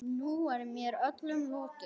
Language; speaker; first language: Icelandic; native; Icelandic